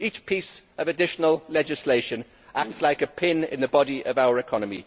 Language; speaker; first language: English; native; English